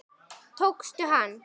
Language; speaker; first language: Icelandic; native; Icelandic